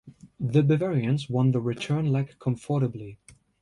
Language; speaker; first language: English; non-native, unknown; German